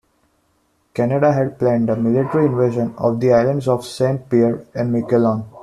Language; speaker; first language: English; non-native, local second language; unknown